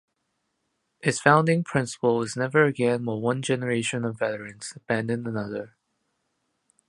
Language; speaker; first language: English; non-native, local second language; Cantonese